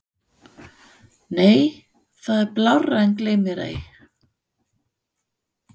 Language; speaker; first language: Icelandic; non-native, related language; Danish